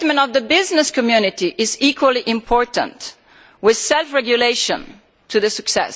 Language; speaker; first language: English; non-native, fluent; Italian